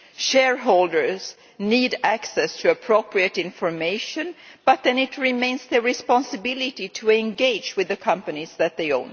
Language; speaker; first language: English; non-native, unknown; Swedish